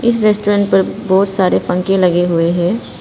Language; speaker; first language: Hindi; non-native, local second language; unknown